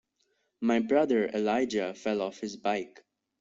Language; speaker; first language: English; non-native, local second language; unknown